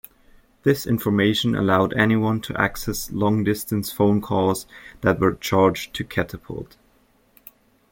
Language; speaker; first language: English; native; English